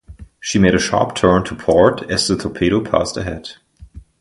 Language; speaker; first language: English; non-native, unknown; German